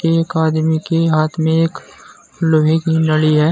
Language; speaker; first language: Hindi; native; Hindi